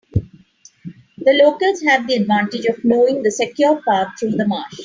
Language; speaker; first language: English; non-native, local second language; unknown